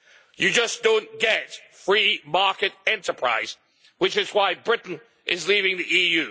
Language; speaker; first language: English; native; English